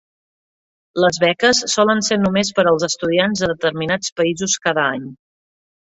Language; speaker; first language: Catalan; native; Catalan